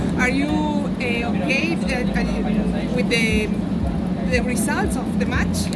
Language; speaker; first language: English; non-native, fluent; Spanish